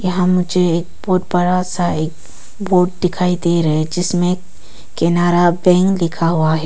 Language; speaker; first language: Hindi; early bilingual, other home language; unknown